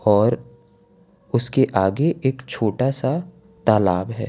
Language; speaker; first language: Hindi; non-native, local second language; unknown